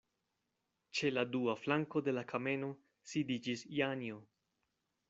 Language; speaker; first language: Esperanto; non-native, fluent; Spanish